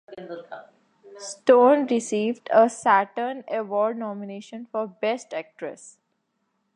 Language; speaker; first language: English; non-native, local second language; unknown